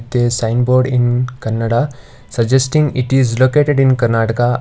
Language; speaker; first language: English; non-native, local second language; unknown